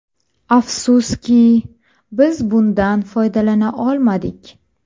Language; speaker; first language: Uzbek; native; Uzbek